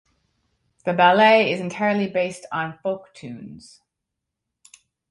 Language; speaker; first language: English; native; English